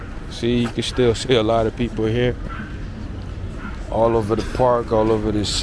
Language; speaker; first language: English; early bilingual, other home language; Spanish